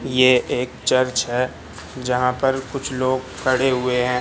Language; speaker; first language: Hindi; native; Hindi